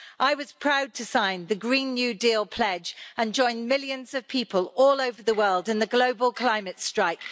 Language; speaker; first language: English; native; English